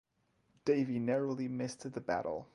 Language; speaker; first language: English; non-native, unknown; French